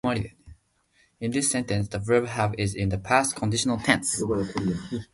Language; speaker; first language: English; non-native, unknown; Japanese